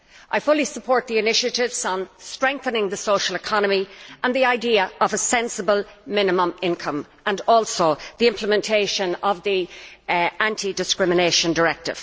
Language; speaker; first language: English; native; English